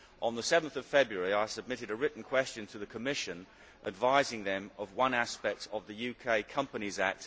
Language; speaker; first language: English; native; English